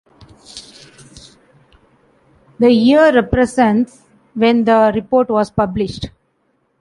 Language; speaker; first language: English; non-native, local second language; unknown